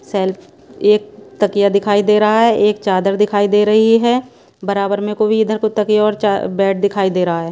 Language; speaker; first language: Hindi; non-native, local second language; Punjabi